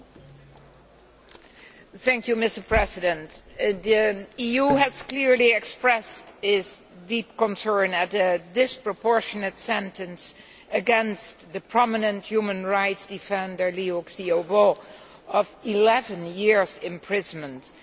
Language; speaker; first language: English; non-native, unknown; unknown